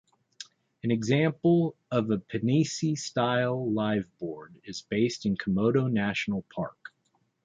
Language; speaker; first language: English; native; English